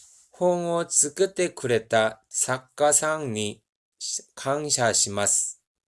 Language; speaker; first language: Japanese; non-native, fluent; Korean